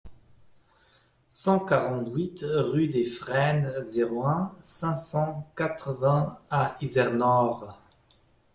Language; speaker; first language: French; non-native, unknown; German